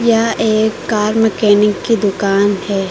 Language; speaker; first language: Hindi; native; Hindi